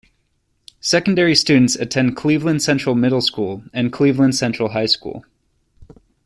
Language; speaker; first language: English; native; English